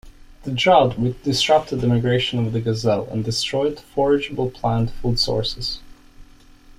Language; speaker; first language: English; native; English